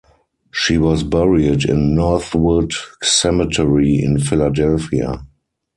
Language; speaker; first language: English; non-native, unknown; German